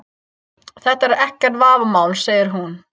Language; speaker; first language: Icelandic; non-native, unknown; English